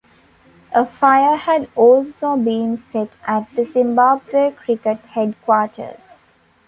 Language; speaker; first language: English; non-native, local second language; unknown